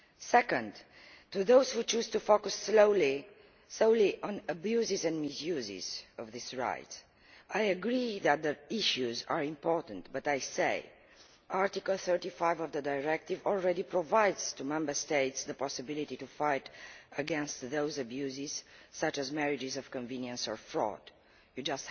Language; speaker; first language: English; non-native, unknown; Romanian